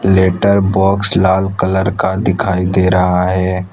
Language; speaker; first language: Hindi; non-native, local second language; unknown